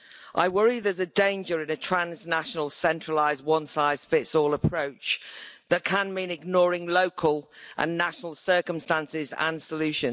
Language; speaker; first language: English; native; English